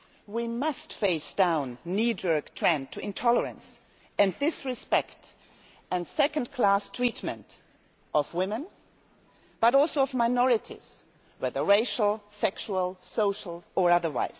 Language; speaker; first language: English; non-native, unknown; German